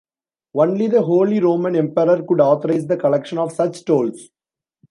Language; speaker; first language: English; non-native, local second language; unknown